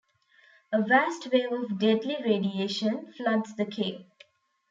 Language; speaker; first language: English; non-native, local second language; Tamil